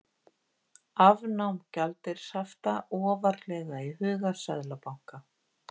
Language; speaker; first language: Icelandic; native; Icelandic